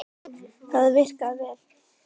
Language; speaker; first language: Icelandic; native; Icelandic